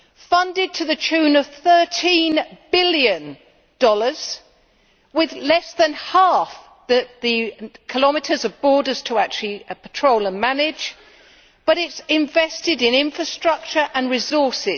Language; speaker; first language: English; native; English